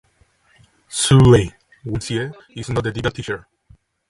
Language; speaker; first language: English; non-native, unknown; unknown